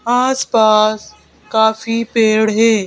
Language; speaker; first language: Hindi; native; Hindi